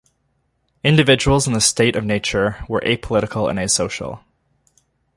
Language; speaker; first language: English; native; English